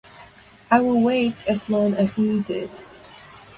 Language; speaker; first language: English; non-native, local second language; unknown